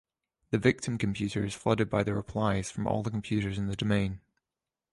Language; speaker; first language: English; native; English